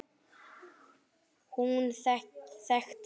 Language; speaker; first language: Icelandic; native; Icelandic